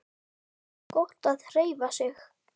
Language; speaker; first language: Icelandic; native; Icelandic